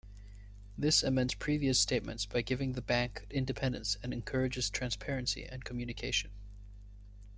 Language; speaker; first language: English; native; English